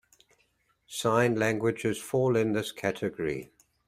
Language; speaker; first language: English; native; English